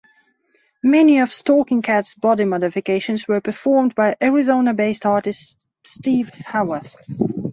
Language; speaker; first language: English; non-native, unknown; Belarusian